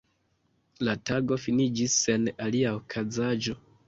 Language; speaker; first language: Esperanto; non-native, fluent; Kinyarwanda